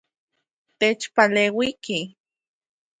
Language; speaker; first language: Central Puebla Nahuatl; native; Central Puebla Nahuatl